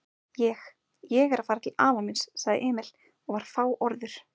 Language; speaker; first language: Icelandic; native; Icelandic